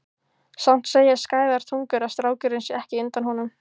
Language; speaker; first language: Icelandic; native; Icelandic